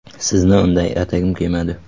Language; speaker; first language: Uzbek; native; Uzbek